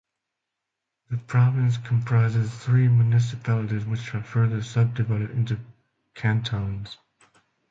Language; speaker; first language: English; non-native, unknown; Finnish